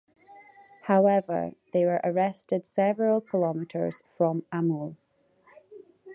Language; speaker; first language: English; native; English